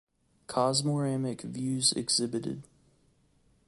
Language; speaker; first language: English; native; English